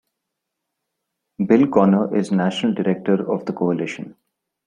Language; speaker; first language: English; non-native, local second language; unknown